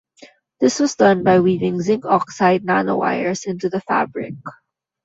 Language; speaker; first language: English; non-native, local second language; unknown